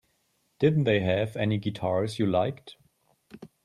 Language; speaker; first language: English; non-native, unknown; German